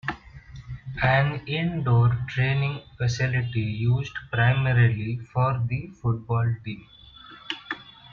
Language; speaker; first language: English; non-native, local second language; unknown